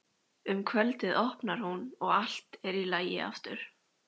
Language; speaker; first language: Icelandic; native; Icelandic